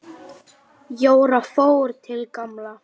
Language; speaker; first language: Icelandic; non-native, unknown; Lithuanian